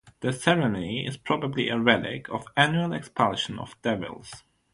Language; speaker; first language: English; non-native, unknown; German